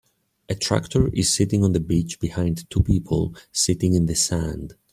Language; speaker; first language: English; native; English